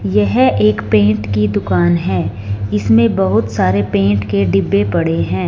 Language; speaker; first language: Hindi; non-native, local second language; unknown